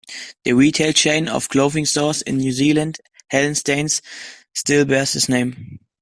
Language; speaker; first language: English; non-native, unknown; German